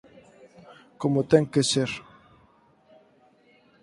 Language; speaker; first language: Galician; native; Galician